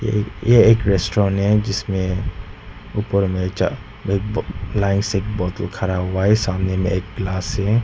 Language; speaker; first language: Hindi; non-native, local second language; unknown